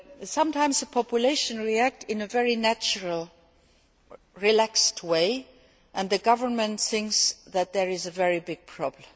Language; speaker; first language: English; non-native, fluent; Luxembourgish